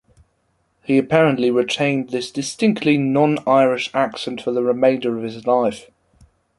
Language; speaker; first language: English; non-native, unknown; German